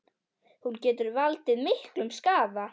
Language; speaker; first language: Icelandic; native; Icelandic